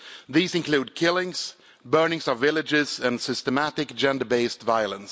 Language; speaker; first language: English; non-native, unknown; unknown